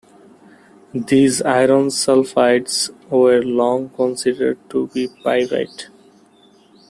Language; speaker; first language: English; non-native, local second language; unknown